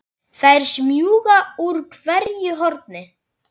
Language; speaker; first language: Icelandic; native; Icelandic